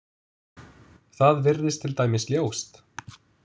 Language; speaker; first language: Icelandic; non-native, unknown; English